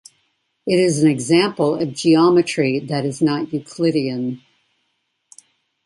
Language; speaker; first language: English; native; English